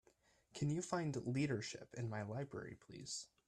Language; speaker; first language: English; native; English